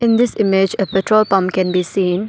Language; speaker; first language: English; non-native, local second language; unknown